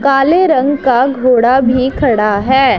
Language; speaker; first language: Hindi; non-native, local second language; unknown